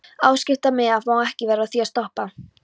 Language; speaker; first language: Icelandic; non-native, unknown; Polish